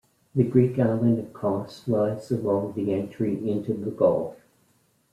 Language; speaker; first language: English; native; English